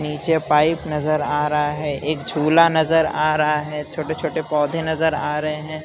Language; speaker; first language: Hindi; non-native, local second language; Gujarati